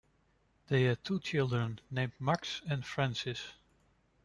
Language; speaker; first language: English; non-native, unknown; Dutch